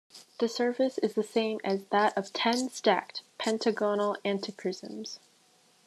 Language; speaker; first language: English; native; English